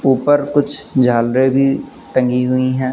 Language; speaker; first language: Hindi; native; Hindi